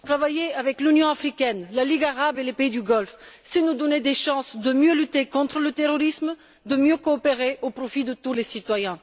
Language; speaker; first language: French; non-native, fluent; Bulgarian